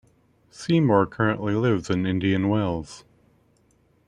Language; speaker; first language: English; native; English